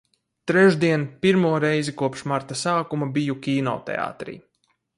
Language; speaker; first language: Latvian; native; Latvian